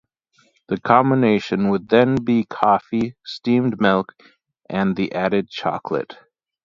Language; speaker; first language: English; native; English